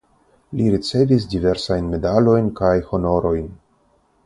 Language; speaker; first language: Esperanto; non-native, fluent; Russian